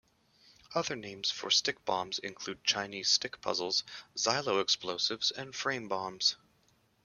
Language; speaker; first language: English; native; English